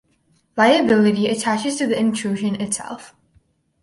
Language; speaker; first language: English; native; English